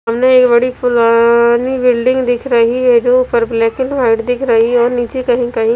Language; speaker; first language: Hindi; non-native, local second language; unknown